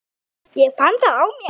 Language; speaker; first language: Icelandic; native; Icelandic